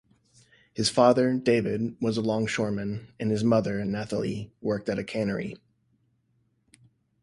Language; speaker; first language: English; native; English